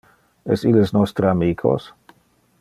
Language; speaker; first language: Interlingua; non-native, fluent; Dutch